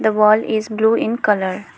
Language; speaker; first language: English; non-native, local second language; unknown